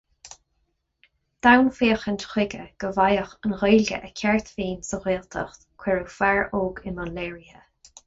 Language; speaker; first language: Irish; non-native, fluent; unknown